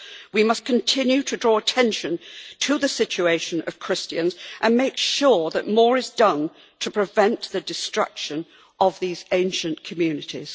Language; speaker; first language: English; native; English